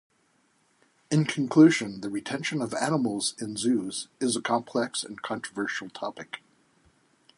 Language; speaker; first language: English; native; English